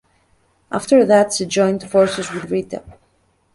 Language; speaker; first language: English; native; English